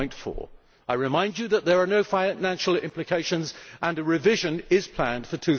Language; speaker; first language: English; native; English